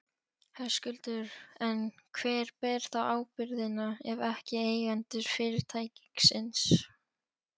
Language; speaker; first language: Icelandic; non-native, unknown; Polish